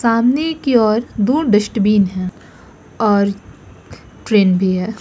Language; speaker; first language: Hindi; native; Hindi